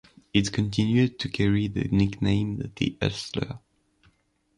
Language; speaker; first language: English; non-native, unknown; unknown